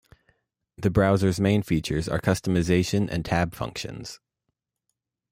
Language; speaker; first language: English; native; English